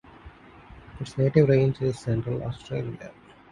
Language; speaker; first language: English; non-native, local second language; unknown